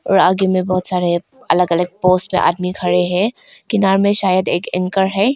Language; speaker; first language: Hindi; non-native, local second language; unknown